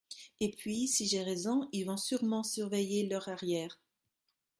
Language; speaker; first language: French; non-native, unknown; German